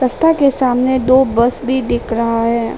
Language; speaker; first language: Hindi; non-native, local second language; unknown